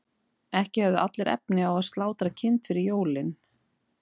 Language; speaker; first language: Icelandic; native; Icelandic